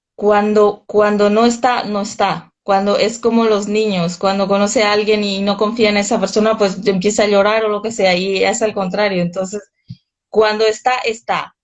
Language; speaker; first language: Spanish; native; Spanish